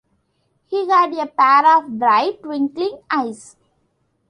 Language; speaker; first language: English; non-native, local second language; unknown